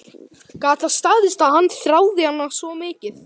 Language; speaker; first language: Icelandic; native; Icelandic